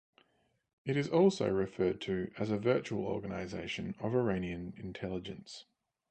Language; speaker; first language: English; native; English